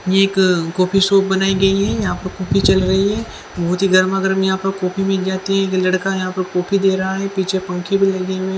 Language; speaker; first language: Hindi; native; Hindi